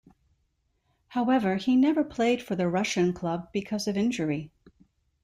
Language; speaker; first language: English; native; English